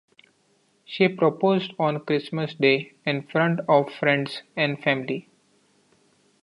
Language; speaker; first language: English; non-native, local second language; Marathi